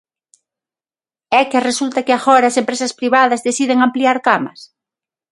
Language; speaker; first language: Galician; non-native, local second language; Spanish